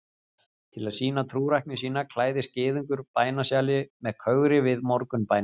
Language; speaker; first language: Icelandic; native; Icelandic